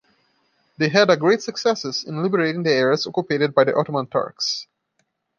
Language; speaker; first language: English; non-native, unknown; Portuguese